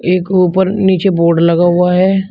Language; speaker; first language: Hindi; native; Hindi